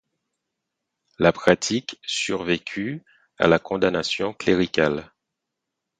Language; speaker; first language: French; non-native, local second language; Haitian Creole